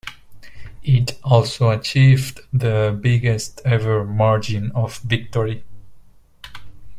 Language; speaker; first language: English; non-native, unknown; Spanish